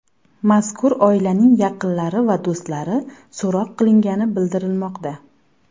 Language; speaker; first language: Uzbek; native; Uzbek